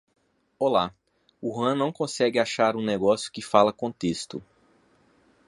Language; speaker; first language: Portuguese; native; Portuguese